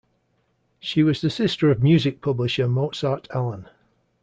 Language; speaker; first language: English; native; English